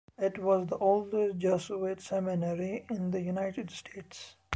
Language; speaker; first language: English; non-native, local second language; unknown